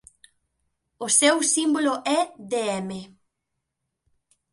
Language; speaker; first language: Galician; native; Galician